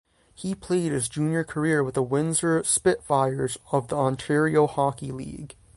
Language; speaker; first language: English; native; English